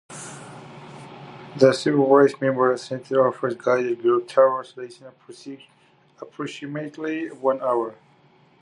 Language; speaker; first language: English; native; English